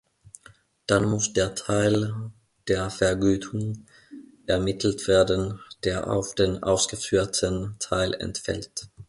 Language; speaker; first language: German; non-native, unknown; Finnish